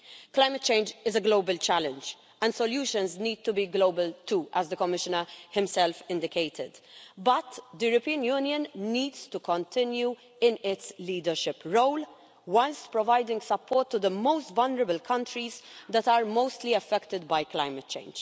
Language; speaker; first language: English; non-native, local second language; Maltese